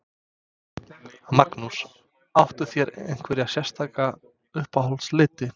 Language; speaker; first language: Icelandic; non-native, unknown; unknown